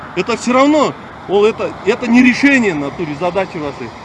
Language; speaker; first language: Russian; non-native, local second language; Kazakh